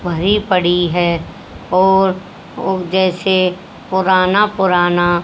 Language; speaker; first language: Hindi; native; Hindi